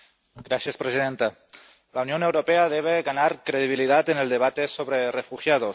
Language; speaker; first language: Spanish; non-native, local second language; Catalan